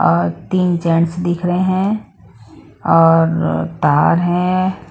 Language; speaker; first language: Hindi; non-native, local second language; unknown